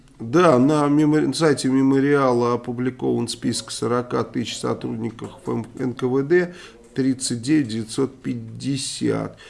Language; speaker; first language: Russian; native; Russian